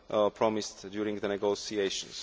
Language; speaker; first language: English; non-native, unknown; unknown